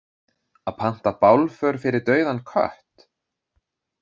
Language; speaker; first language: Icelandic; native; Icelandic